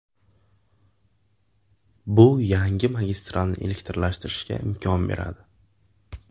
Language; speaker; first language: Uzbek; native; Uzbek